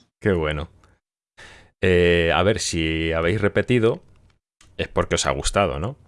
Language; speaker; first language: Spanish; native; Spanish